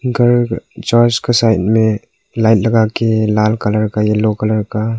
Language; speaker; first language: Hindi; non-native, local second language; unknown